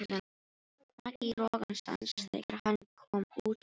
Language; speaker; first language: Icelandic; non-native, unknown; Filipino